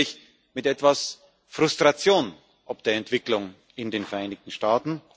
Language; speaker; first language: German; native; German